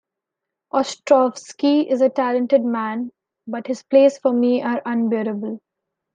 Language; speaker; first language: English; non-native, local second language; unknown